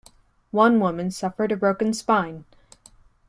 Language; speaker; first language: English; native; English